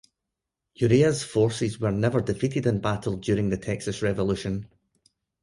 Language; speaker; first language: English; native; English